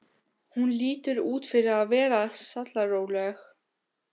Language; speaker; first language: Icelandic; non-native, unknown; Albanian